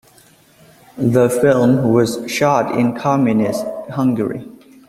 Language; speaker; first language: English; native; English